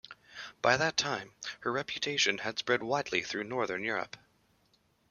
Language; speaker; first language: English; native; English